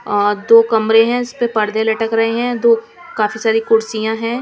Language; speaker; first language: Hindi; non-native, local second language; Punjabi